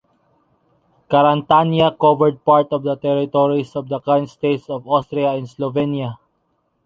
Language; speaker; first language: English; non-native, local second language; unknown